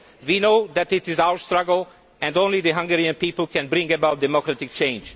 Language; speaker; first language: English; non-native, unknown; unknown